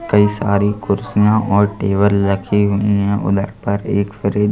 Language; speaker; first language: Hindi; native; Hindi